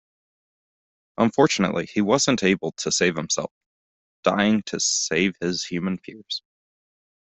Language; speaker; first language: English; native; English